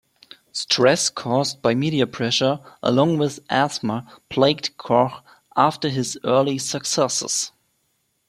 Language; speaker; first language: English; non-native, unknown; German